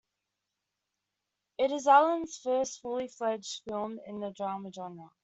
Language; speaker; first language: English; native; English